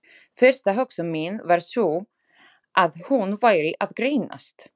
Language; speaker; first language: Icelandic; non-native, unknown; Slovak